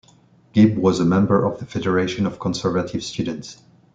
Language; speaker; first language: English; non-native, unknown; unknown